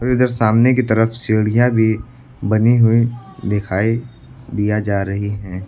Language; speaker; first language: Hindi; native; Hindi